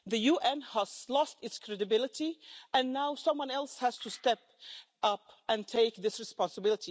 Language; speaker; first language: English; non-native, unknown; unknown